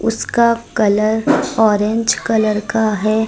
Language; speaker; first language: Hindi; native; Hindi